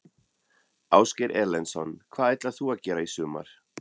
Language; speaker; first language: Icelandic; non-native, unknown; German